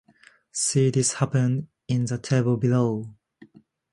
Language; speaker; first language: English; non-native, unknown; Japanese